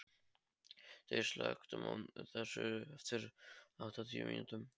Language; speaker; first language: Icelandic; non-native, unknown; Polish